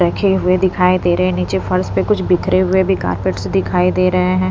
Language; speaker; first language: Hindi; non-native, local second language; Punjabi